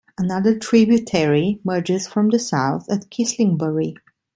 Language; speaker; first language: English; non-native, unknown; Italian